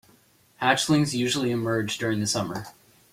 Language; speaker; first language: English; native; English